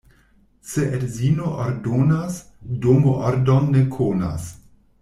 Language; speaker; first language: Esperanto; non-native, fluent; German